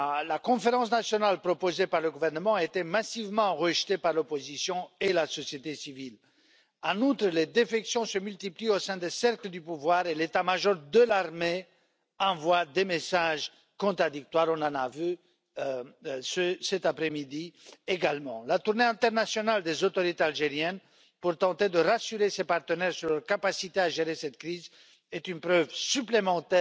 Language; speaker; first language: French; non-native, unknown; Romanian